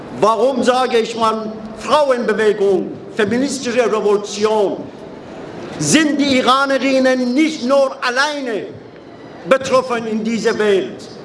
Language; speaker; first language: German; non-native, fluent; Persian